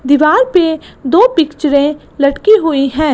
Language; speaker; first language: Hindi; non-native, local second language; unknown